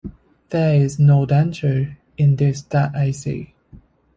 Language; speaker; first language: English; non-native, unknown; Thai